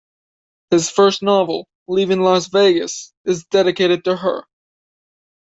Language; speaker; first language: English; native; English